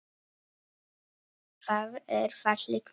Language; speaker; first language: Icelandic; non-native, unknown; Polish